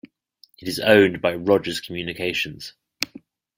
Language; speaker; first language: English; native; English